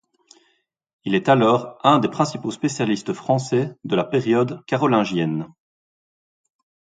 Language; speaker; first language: French; native; French